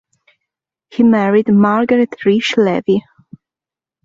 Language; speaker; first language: English; non-native, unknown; Italian